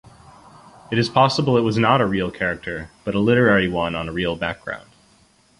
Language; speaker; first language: English; native; English